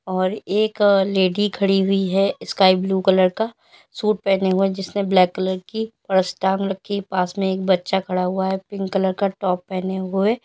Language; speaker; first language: Hindi; native; Hindi